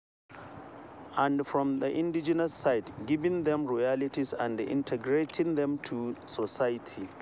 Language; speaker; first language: English; non-native, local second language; Hausa